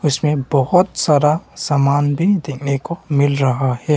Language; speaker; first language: Hindi; non-native, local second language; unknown